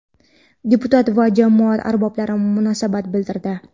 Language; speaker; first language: Uzbek; non-native, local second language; Kara-Kalpak